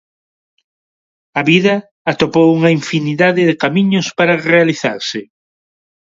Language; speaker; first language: Galician; non-native, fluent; Spanish